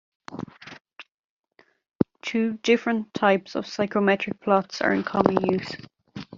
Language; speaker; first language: English; native; English